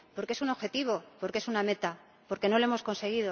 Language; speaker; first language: Spanish; native; Spanish